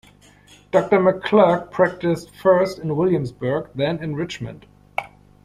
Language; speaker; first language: English; non-native, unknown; German